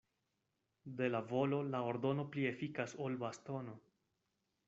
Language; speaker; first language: Esperanto; non-native, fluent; Spanish